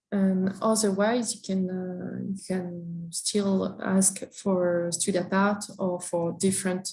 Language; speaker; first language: English; non-native, fluent; French